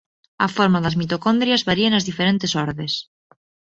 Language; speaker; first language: Galician; non-native, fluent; Spanish